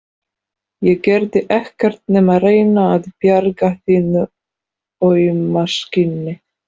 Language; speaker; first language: Icelandic; non-native, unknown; Polish